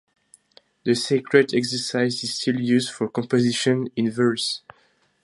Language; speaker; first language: English; non-native, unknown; French